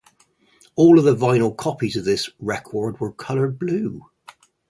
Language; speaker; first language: English; native; English